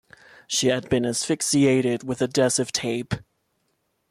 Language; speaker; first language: English; non-native, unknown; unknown